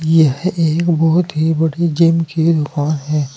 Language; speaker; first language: Hindi; native; Hindi